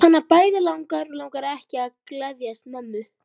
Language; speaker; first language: Icelandic; native; Icelandic